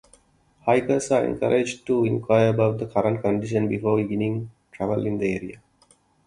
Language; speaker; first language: English; non-native, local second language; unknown